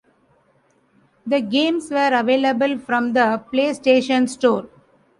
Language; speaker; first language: English; non-native, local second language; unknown